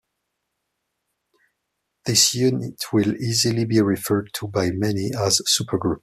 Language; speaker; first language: English; non-native, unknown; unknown